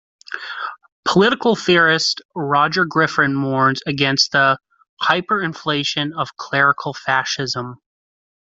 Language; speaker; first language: English; native; English